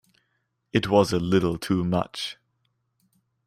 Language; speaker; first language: English; non-native, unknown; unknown